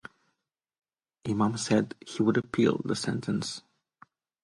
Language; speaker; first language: English; non-native, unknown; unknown